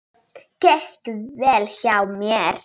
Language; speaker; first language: Icelandic; non-native, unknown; Polish